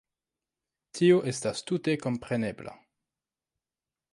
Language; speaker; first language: Esperanto; non-native, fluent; French